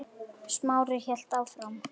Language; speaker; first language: Icelandic; native; Icelandic